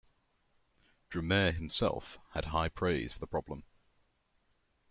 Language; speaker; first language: English; native; English